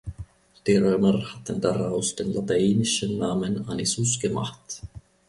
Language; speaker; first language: German; non-native, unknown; Finnish